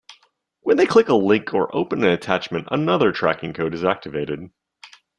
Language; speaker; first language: English; native; English